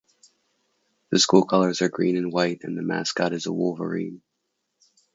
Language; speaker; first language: English; native; English